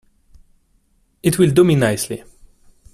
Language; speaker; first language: English; non-native, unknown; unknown